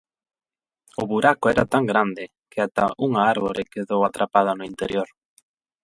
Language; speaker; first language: Galician; non-native, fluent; Spanish